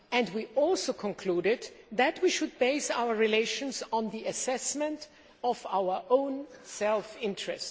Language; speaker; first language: English; non-native, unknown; German